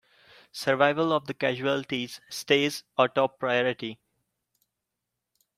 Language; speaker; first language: English; non-native, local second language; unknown